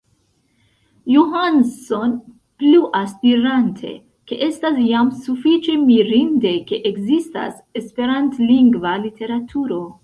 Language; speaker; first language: Esperanto; non-native, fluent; Central Kurdish